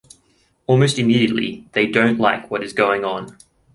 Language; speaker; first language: English; native; English